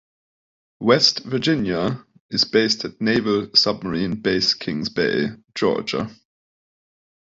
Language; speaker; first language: English; non-native, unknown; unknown